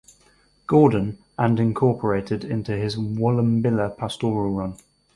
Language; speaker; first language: English; native; English